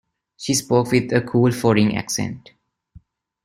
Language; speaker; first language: English; non-native, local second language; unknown